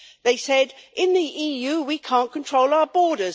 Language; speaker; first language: English; native; English